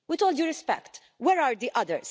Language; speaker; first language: English; non-native, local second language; Maltese